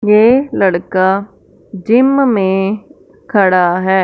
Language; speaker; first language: Hindi; non-native, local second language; Punjabi